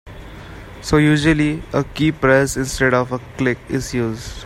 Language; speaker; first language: English; non-native, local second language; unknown